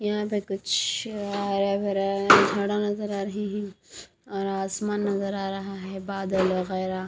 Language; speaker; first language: Hindi; native; Hindi